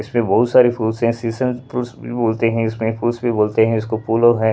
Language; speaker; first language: Hindi; non-native, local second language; Punjabi